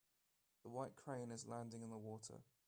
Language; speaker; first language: English; native; English